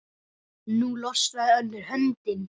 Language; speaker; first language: Icelandic; native; Icelandic